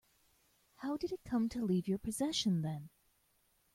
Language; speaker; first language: English; native; English